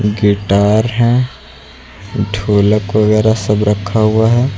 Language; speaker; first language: Hindi; native; Hindi